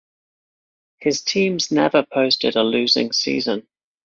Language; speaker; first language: English; native; English